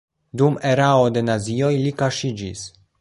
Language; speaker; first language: Esperanto; non-native, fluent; Polish